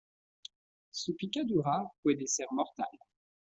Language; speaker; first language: Spanish; non-native, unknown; French